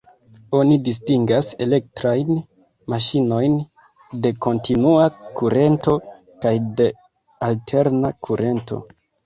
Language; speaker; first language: Esperanto; non-native, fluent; Kinyarwanda